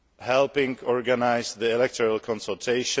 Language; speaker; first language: English; non-native, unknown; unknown